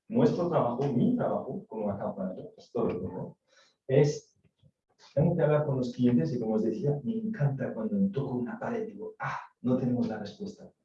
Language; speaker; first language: Spanish; non-native, fluent; French